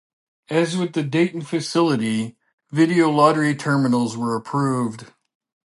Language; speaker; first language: English; native; English